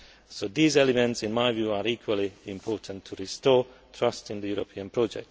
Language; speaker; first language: English; non-native, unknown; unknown